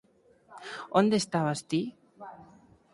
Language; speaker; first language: Galician; native; Galician